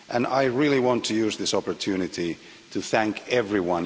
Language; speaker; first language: English; non-native, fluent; Finnish